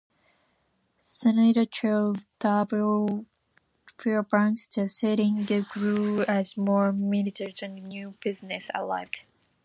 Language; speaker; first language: English; non-native, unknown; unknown